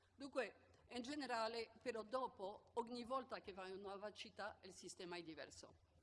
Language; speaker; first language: Italian; non-native, fluent; French